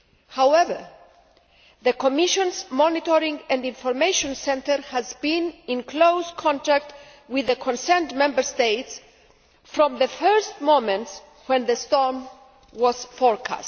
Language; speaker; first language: English; non-native, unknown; Greek